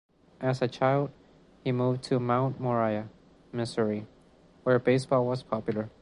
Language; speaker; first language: English; non-native, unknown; Spanish